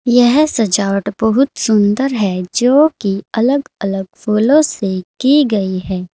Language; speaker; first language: Hindi; native; Hindi